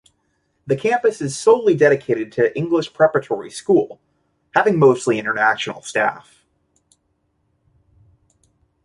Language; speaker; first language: English; native; English